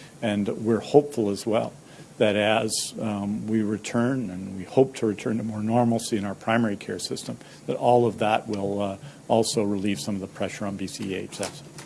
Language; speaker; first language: English; native; English